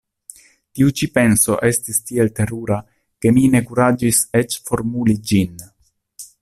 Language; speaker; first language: Esperanto; non-native, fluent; Italian